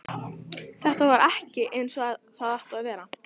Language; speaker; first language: Icelandic; non-native, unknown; Italian